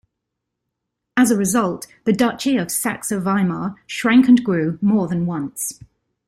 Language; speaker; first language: English; native; English